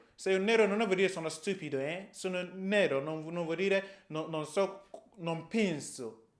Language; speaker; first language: Italian; non-native, fluent; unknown